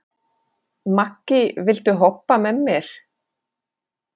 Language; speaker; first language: Icelandic; non-native, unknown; Finnish